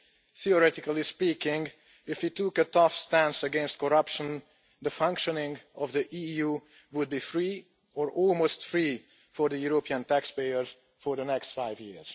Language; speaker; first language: English; non-native, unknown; Hungarian